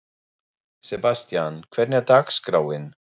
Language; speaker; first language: Icelandic; non-native, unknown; German